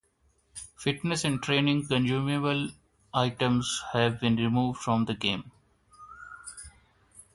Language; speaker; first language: English; non-native, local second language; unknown